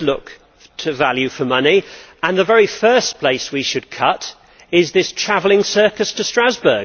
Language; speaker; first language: English; native; English